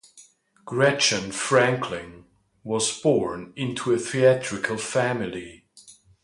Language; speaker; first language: English; non-native, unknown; German